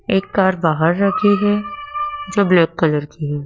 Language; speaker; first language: Hindi; native; Hindi